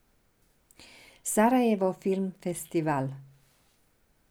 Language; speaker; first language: Slovenian; non-native, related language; Serbian